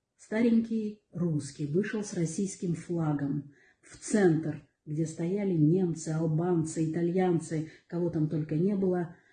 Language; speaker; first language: Russian; native; Russian